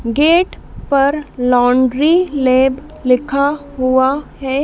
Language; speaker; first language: Hindi; native; Hindi